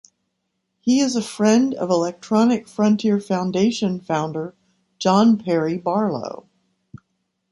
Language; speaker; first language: English; native; English